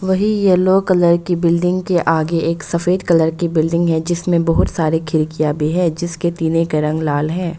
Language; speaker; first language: Hindi; non-native, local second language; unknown